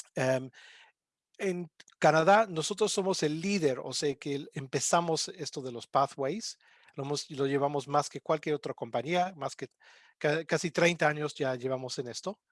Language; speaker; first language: Spanish; non-native, fluent; English